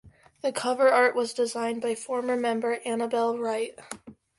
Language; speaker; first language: English; native; English